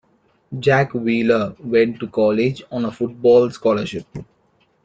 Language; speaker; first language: English; non-native, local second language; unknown